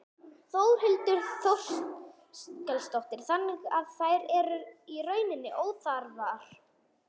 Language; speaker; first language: Icelandic; non-native, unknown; English